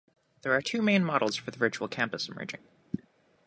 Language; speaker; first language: English; native; English